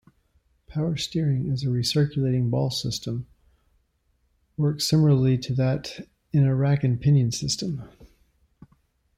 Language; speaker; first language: English; native; English